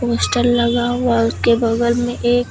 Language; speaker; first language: Hindi; native; Hindi